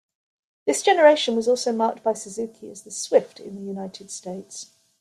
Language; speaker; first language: English; native; English